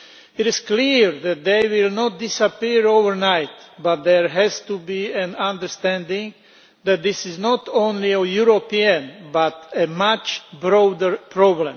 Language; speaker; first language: English; non-native, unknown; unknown